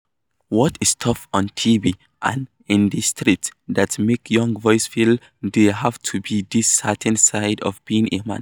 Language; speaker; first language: English; non-native, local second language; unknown